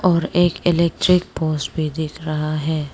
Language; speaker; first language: Hindi; non-native, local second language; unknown